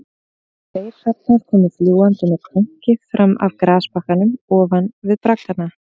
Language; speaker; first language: Icelandic; native; Icelandic